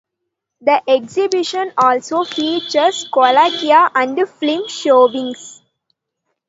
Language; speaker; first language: English; non-native, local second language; Tamil